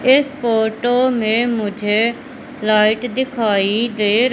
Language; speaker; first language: Hindi; native; Hindi